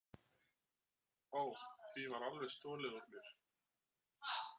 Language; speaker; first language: Icelandic; native; Icelandic